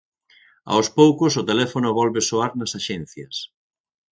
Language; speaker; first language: Galician; native; Galician